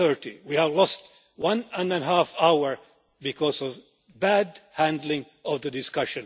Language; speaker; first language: English; non-native, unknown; Finnish